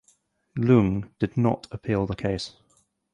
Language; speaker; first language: English; native; English